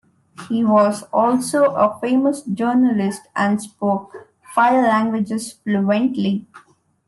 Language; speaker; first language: English; non-native, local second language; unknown